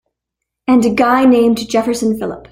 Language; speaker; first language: English; native; English